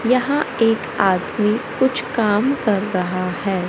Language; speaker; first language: Hindi; native; Hindi